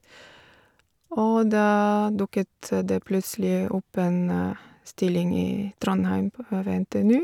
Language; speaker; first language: Norwegian; non-native, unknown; Bulgarian